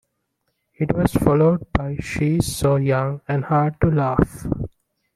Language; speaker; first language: English; non-native, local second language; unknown